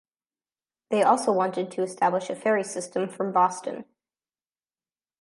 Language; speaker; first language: English; native; English